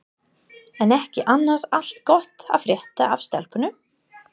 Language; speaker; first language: Icelandic; non-native, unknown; English